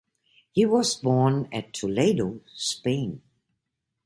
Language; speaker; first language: English; non-native, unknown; German